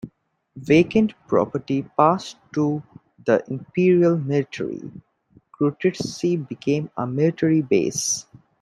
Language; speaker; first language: English; non-native, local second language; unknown